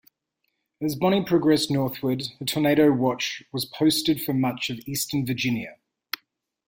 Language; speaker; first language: English; native; English